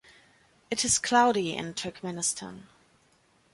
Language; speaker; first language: English; non-native, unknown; German